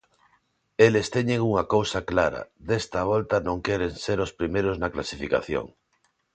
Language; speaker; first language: Galician; non-native, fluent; Spanish